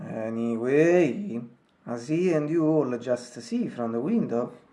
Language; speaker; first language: English; non-native, learner; Italian